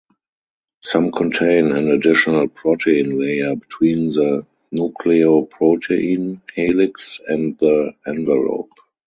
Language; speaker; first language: English; non-native, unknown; German